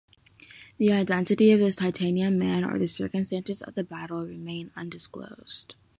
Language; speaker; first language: English; native; English